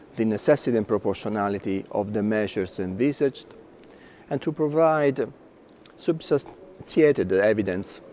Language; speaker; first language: English; non-native, fluent; Italian